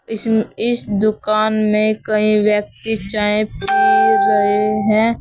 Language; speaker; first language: Hindi; native; Hindi